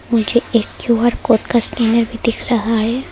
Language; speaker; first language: Hindi; non-native, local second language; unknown